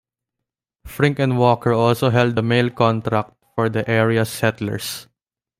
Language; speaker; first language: English; non-native, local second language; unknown